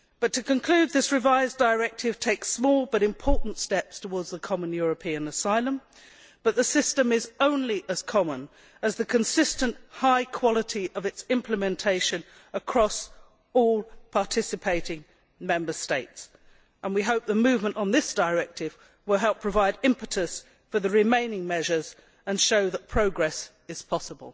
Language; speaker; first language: English; native; English